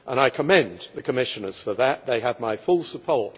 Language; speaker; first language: English; native; English